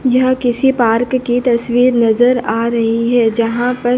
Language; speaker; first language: Hindi; native; Hindi